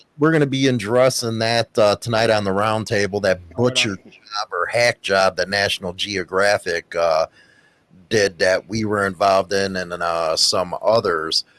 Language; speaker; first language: English; native; English